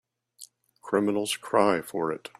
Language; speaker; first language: English; native; English